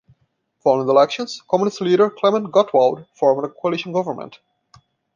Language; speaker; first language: English; non-native, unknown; Portuguese